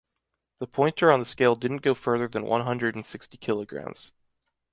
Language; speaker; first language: English; native; English